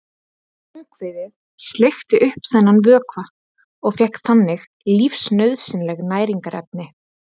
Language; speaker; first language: Icelandic; native; Icelandic